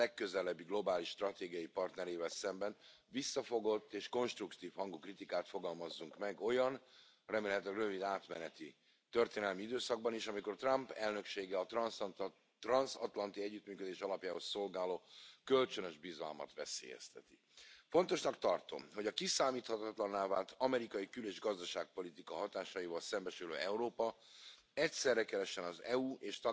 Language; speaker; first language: French; native; French